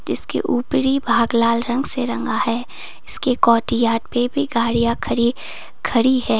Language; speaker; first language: Hindi; non-native, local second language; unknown